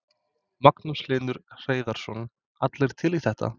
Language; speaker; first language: Icelandic; non-native, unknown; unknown